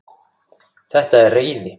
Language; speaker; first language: Icelandic; native; Icelandic